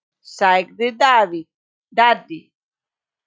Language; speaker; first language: Icelandic; non-native, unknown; Polish